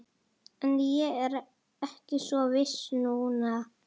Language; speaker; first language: Icelandic; non-native, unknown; Italian